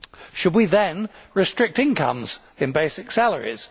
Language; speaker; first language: English; native; English